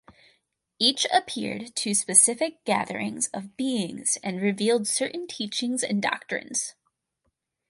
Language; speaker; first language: English; native; English